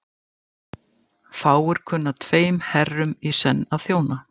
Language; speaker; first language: Icelandic; native; Icelandic